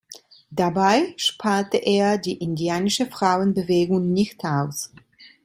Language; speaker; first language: German; non-native, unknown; Italian